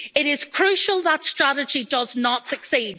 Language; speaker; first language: English; native; English